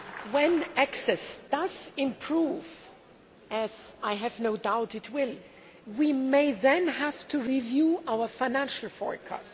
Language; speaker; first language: English; non-native, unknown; German